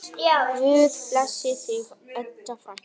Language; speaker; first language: Icelandic; non-native, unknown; Vietnamese